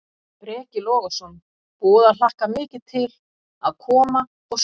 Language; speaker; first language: Icelandic; native; Icelandic